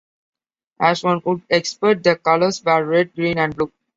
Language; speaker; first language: English; non-native, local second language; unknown